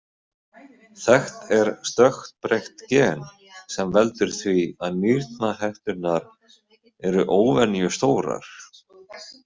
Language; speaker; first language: Icelandic; native; Icelandic